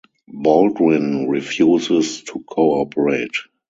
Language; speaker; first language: English; non-native, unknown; German